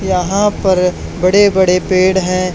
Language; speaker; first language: Hindi; native; Hindi